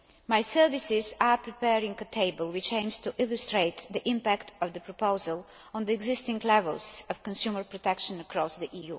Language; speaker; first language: English; non-native, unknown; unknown